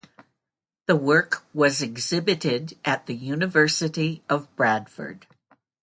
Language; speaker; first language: English; native; English